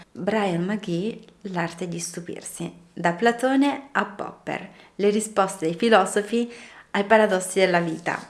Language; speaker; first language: Italian; early bilingual, other home language; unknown